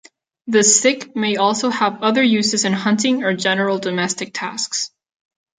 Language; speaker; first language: English; non-native, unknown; Catalan